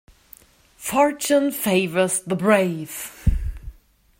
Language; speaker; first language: English; non-native, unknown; German